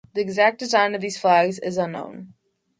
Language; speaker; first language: English; native; English